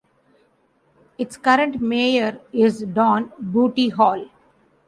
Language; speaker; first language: English; non-native, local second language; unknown